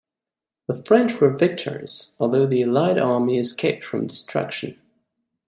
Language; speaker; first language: English; non-native, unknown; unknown